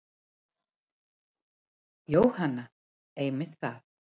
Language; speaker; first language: Icelandic; native; Icelandic